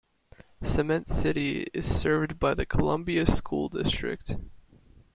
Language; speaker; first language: English; native; English